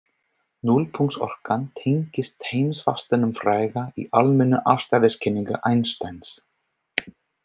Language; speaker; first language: Icelandic; non-native, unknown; English